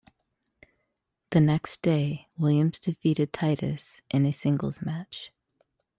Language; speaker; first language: English; native; English